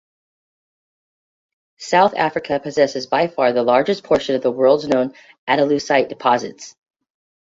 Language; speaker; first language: English; native; English